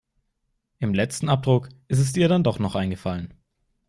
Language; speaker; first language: German; native; German